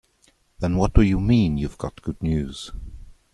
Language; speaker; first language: English; non-native, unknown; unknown